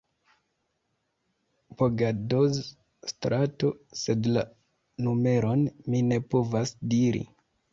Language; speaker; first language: Esperanto; non-native, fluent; Kinyarwanda